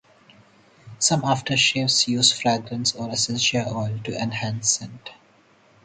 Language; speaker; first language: English; non-native, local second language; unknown